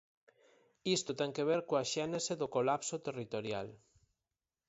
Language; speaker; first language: Galician; native; Galician